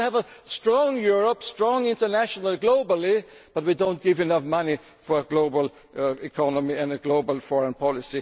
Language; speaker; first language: English; non-native, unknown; German